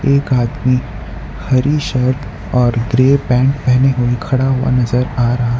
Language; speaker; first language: Hindi; non-native, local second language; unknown